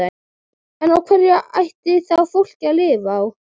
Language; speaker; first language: Icelandic; native; Icelandic